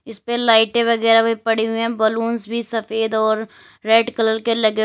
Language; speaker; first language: Hindi; native; Hindi